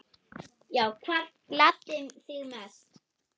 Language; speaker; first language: Icelandic; non-native, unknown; German